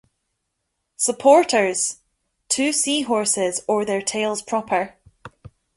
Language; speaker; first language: English; native; English